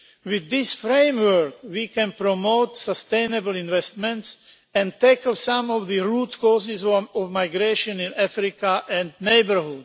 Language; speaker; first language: English; non-native, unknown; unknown